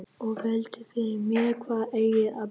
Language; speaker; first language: Icelandic; non-native, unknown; Vietnamese